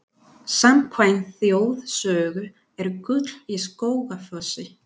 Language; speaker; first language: Icelandic; non-native, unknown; Spanish